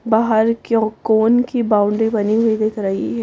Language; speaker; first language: Hindi; native; Hindi